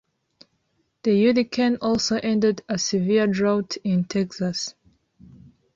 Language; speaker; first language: English; non-native, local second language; Kinyarwanda